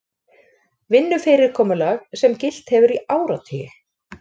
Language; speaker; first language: Icelandic; native; Icelandic